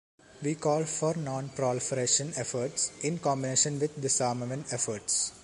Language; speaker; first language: English; non-native, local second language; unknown